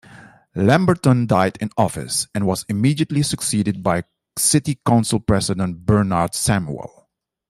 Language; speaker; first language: English; non-native, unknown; Dutch